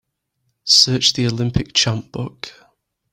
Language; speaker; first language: English; native; English